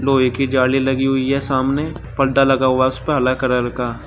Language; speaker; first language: Hindi; native; Hindi